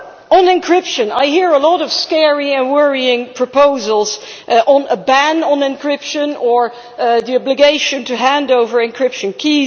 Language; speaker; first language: English; non-native, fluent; Dutch